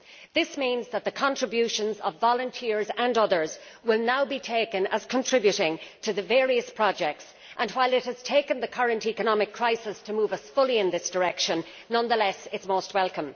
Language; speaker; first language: English; native; English